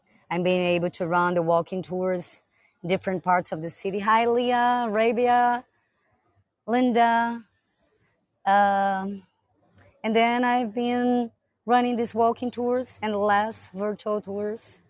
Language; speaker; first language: English; non-native, fluent; Portuguese